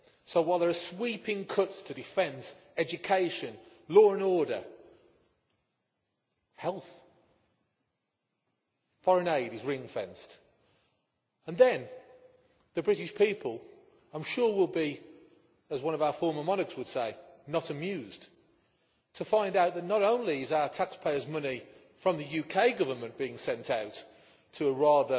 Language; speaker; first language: English; native; English